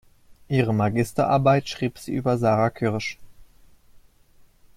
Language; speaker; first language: German; native; German